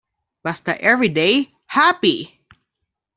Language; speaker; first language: English; non-native, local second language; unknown